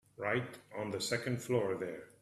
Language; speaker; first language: English; native; English